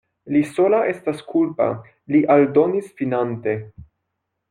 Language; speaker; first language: Esperanto; non-native, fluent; French